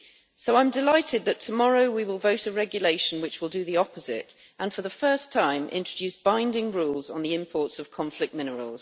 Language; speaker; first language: English; native; English